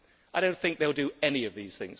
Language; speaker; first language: English; native; English